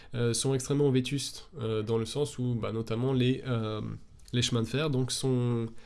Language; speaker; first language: French; native; French